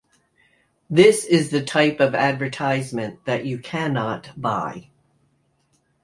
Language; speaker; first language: English; native; English